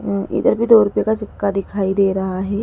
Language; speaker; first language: Hindi; native; Hindi